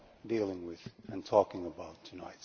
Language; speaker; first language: English; non-native, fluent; Finnish